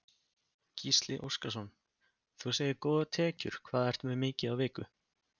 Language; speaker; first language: Icelandic; native; Icelandic